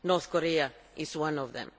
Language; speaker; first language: English; non-native, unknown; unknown